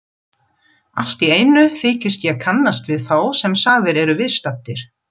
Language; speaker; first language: Icelandic; non-native, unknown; German